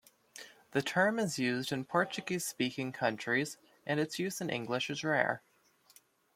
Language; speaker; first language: English; native; English